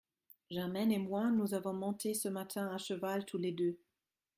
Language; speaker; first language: French; non-native, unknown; German